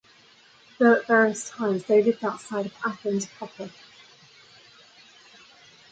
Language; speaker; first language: English; native; English